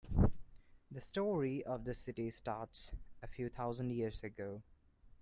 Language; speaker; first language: English; non-native, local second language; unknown